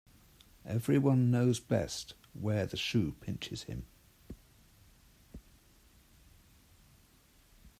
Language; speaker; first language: English; native; English